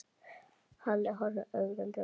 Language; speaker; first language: Icelandic; native; Icelandic